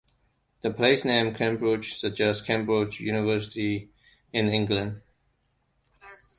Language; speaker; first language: English; non-native, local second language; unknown